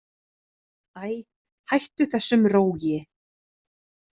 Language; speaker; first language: Icelandic; native; Icelandic